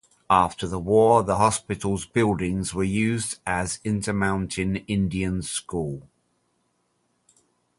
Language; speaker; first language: English; native; English